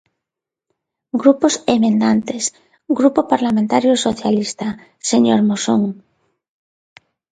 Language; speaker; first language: Galician; non-native, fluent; Spanish